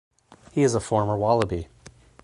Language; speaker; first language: English; native; English